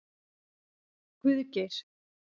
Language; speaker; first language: Icelandic; native; Icelandic